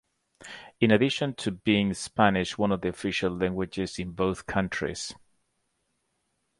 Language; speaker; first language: English; native; English